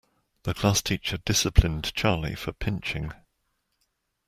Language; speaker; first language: English; native; English